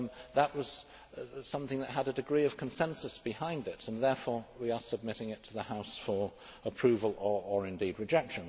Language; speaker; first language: English; native; English